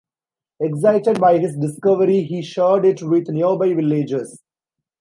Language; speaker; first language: English; non-native, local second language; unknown